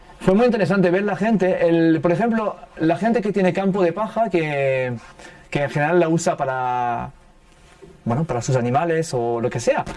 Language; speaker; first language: Spanish; early bilingual, heritage; French